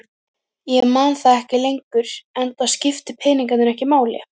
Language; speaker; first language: Icelandic; native; Icelandic